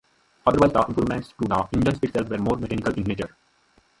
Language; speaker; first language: English; non-native, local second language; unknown